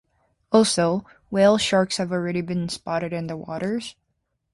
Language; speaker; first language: English; native; English